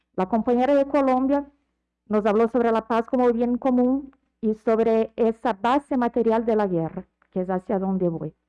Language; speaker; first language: Spanish; non-native, related language; Portuguese